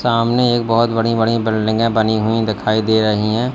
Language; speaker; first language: Hindi; native; Hindi